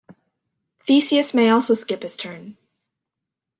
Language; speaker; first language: English; native; English